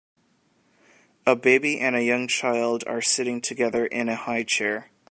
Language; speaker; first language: English; native; English